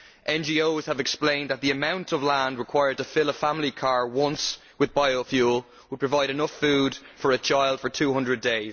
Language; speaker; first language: English; native; English